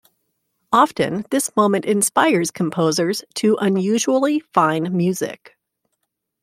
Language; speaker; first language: English; native; English